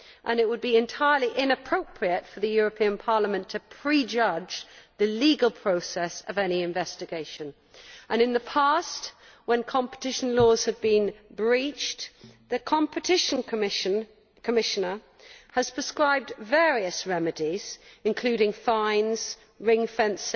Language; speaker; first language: English; native; English